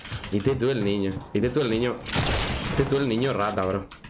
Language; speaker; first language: Spanish; native; Spanish